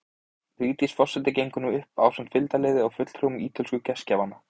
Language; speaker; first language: Icelandic; native; Icelandic